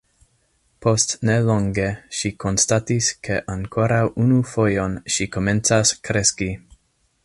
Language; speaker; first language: Esperanto; non-native, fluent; English